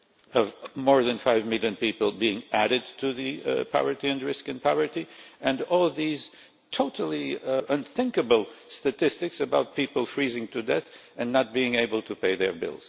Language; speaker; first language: English; non-native, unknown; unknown